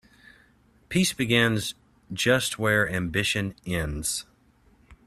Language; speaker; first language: English; native; English